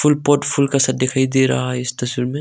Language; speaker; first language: Hindi; non-native, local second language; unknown